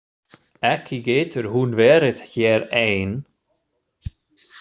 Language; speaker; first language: Icelandic; non-native, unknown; German